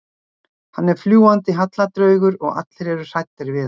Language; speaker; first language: Icelandic; native; Icelandic